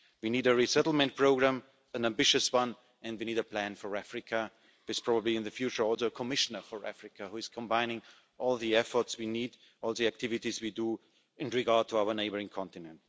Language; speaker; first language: English; non-native, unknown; German